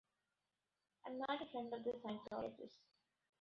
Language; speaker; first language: English; non-native, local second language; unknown